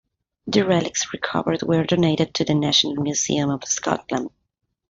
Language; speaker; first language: English; non-native, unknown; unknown